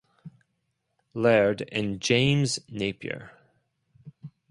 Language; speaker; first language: English; non-native, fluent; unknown